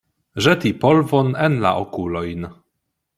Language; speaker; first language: Esperanto; non-native, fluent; Polish